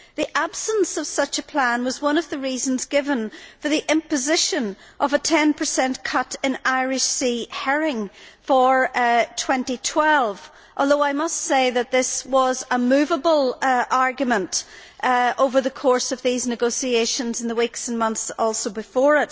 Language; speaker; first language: English; native; English